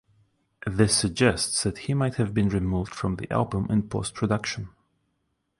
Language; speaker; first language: English; non-native, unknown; Russian